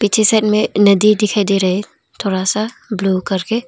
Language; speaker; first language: Hindi; non-native, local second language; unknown